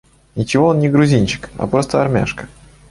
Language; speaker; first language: Russian; native; Russian